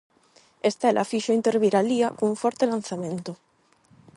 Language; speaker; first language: Galician; non-native, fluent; Spanish